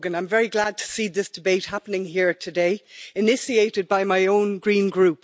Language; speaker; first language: English; native; English